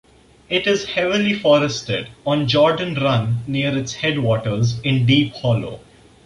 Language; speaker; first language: English; non-native, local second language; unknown